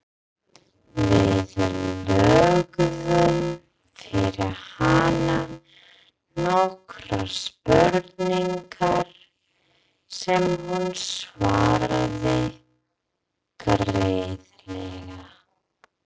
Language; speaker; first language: Icelandic; non-native, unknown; English